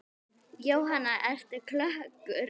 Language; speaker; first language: Icelandic; native; Icelandic